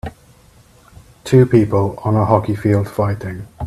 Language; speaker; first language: English; native; English